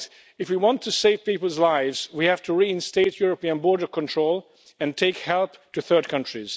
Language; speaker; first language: English; non-native, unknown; Hungarian